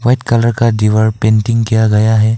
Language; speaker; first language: Hindi; early bilingual, other home language; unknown